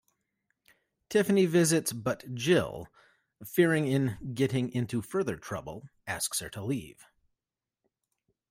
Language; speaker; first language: English; native; English